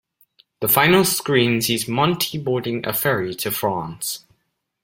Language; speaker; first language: English; native; English